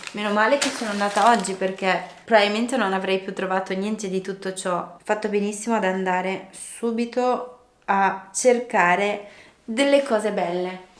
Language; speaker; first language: Italian; early bilingual, other home language; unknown